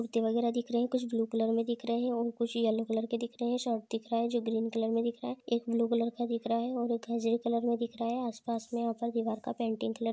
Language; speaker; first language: Hindi; non-native, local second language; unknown